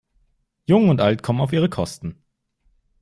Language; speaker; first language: German; native; German